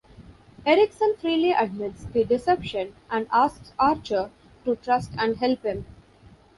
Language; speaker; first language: English; non-native, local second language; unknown